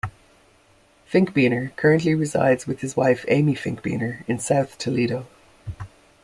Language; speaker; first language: English; native; English